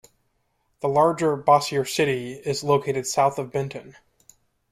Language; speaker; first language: English; native; English